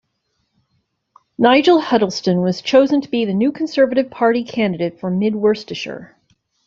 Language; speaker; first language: English; native; English